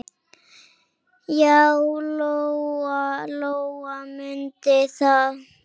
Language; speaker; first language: Icelandic; native; Icelandic